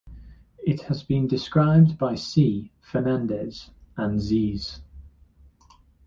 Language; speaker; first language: English; native; English